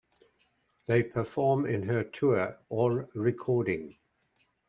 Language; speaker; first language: English; native; English